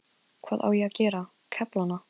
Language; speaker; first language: Icelandic; non-native, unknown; Polish